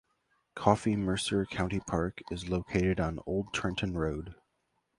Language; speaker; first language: English; native; English